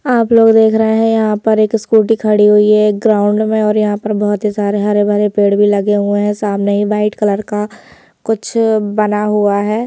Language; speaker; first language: Hindi; native; Hindi